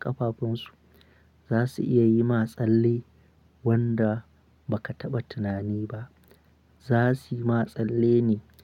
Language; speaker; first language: Hausa; non-native, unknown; Akan